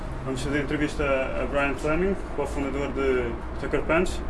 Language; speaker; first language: Portuguese; native; Portuguese